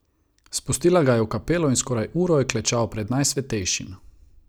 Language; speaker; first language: Slovenian; non-native, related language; Croatian